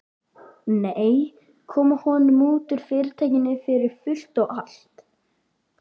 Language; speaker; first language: Icelandic; native; Icelandic